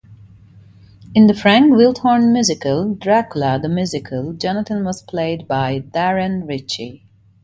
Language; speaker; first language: English; native; English